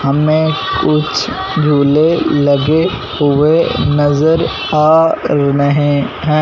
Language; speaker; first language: Hindi; non-native, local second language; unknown